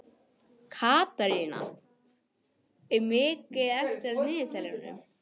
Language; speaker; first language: Icelandic; non-native, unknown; English